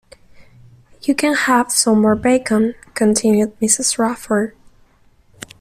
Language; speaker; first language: English; non-native, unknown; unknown